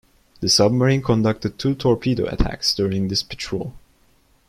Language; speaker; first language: English; non-native, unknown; Turkish